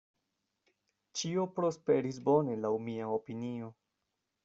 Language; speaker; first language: Esperanto; non-native, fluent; Spanish